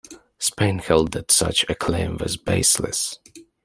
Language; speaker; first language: English; non-native, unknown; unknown